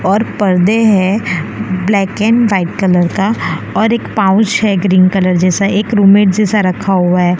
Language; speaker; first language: Hindi; non-native, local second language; Gujarati